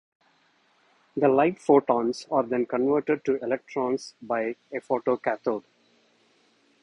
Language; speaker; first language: English; non-native, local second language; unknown